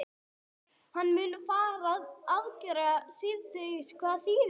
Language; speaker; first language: Icelandic; non-native, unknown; English